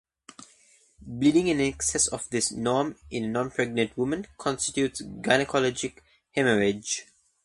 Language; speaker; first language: English; native; English